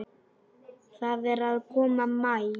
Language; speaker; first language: Icelandic; non-native, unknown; Polish